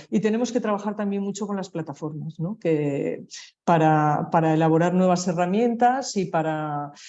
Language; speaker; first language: Spanish; native; Spanish